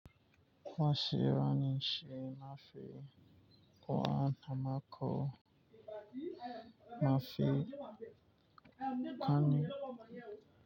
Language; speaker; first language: Hausa; non-native, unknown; Yoruba